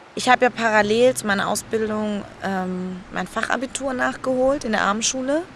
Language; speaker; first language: German; early bilingual, other home language; Spanish